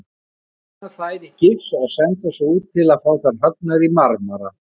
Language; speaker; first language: Icelandic; native; Icelandic